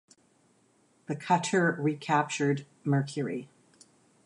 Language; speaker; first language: English; native; English